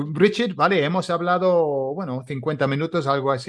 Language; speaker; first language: Spanish; non-native, fluent; English